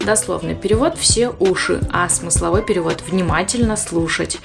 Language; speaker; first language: Russian; native; Russian